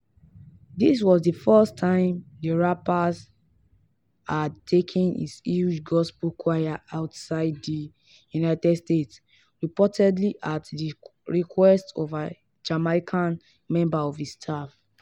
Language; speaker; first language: English; non-native, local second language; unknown